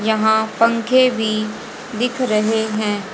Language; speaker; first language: Hindi; native; Hindi